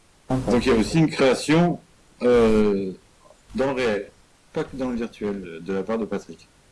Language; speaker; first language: French; native; French